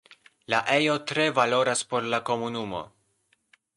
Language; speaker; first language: Esperanto; non-native, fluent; Polish